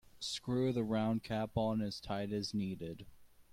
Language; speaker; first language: English; native; English